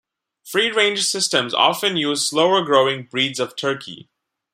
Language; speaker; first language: English; non-native, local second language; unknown